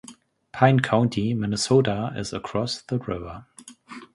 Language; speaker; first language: English; non-native, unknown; German